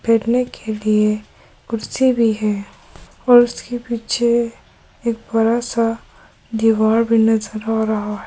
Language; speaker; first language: Hindi; non-native, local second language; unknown